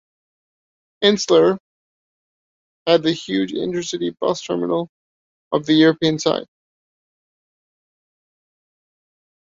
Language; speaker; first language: English; native; English